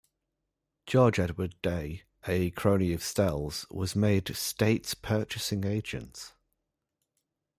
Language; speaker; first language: English; native; English